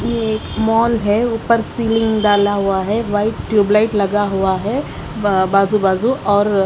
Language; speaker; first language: Hindi; native; Hindi